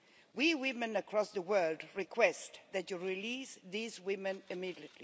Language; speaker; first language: English; non-native, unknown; Swedish